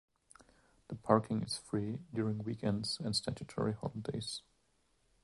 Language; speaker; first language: English; non-native, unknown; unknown